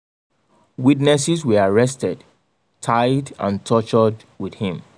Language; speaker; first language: English; non-native, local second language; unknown